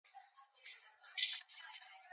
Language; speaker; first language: English; native; English